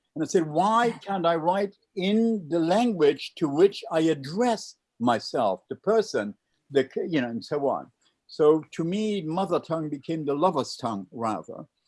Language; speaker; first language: English; non-native, fluent; Luxembourgish